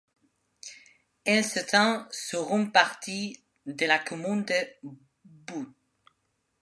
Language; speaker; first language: French; non-native, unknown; Spanish